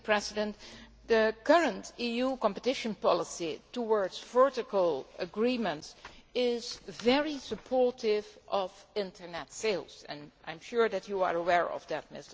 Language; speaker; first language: English; non-native, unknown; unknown